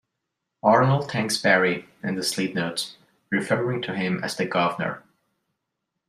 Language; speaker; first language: English; non-native, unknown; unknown